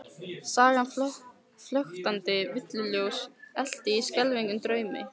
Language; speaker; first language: Icelandic; native; Icelandic